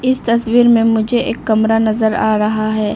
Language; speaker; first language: Hindi; early bilingual, other home language; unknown